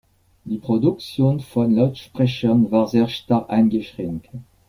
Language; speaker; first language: German; non-native, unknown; French